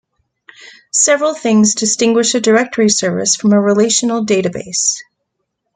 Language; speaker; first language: English; native; English